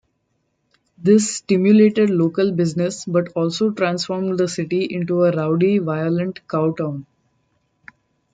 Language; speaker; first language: English; non-native, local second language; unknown